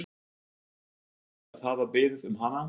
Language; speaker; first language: Icelandic; non-native, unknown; German